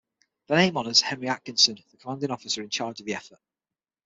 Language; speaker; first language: English; native; English